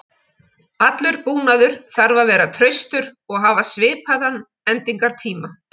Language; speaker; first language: Icelandic; native; Icelandic